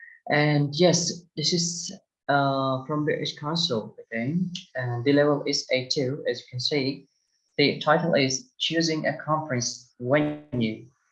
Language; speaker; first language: English; non-native, fluent; Turkish